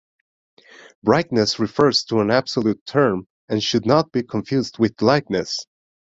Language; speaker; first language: English; non-native, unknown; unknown